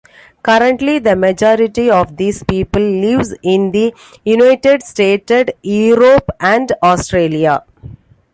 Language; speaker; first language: English; non-native, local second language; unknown